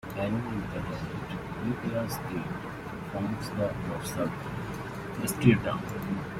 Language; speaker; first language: English; native; English